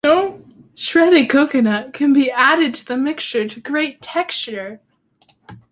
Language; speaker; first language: English; native; English